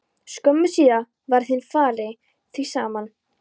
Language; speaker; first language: Icelandic; non-native, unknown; Polish